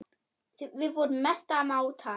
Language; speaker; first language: Icelandic; non-native, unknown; German